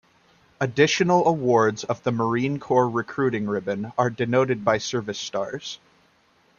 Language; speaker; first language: English; native; English